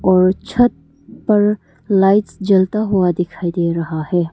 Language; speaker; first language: Hindi; early bilingual, other home language; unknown